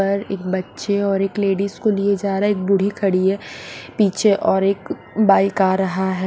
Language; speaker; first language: Hindi; non-native, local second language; Punjabi